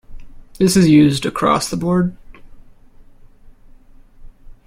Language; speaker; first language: English; native; English